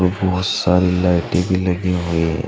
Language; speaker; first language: Hindi; native; Hindi